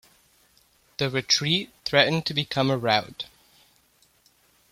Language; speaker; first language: English; native; English